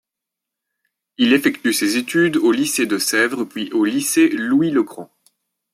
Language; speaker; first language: French; native; French